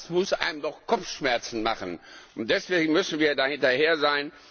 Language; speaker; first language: German; non-native, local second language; Luxembourgish